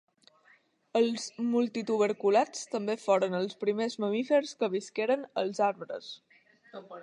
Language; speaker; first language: Catalan; native; Catalan